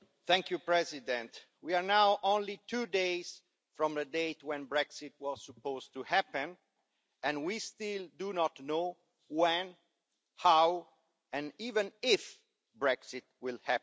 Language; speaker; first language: English; non-native, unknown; Italian